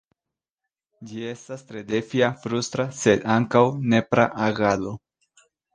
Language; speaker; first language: Esperanto; non-native, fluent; Spanish